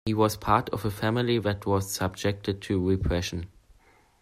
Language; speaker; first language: English; non-native, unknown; German